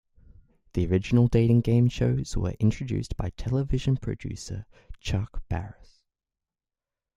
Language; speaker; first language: English; native; English